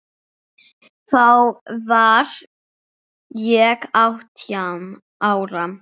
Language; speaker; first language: Icelandic; non-native, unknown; English